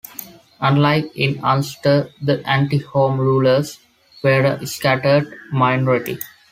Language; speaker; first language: English; non-native, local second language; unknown